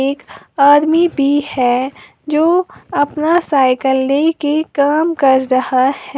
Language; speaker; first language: Hindi; native; Hindi